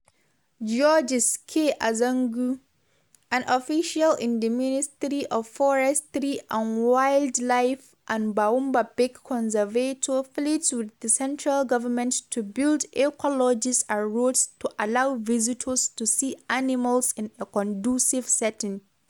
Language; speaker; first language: English; non-native, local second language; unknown